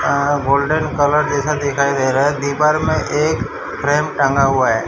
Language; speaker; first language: Hindi; non-native, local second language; Gujarati